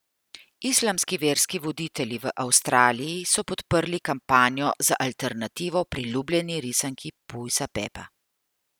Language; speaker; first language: Slovenian; native; Slovenian